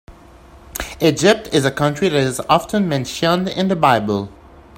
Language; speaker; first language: English; native; English